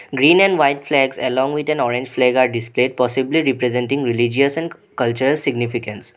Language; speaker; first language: English; non-native, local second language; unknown